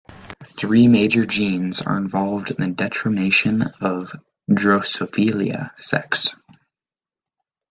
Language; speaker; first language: English; native; English